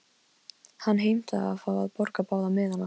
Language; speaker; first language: Icelandic; non-native, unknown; Polish